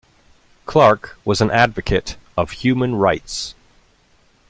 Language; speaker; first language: English; native; English